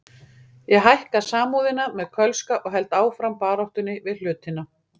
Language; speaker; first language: Icelandic; native; Icelandic